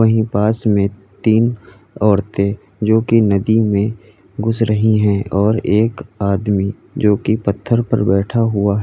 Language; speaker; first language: Hindi; native; Hindi